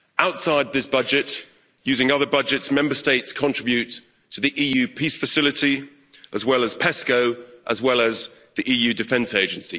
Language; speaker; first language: English; native; English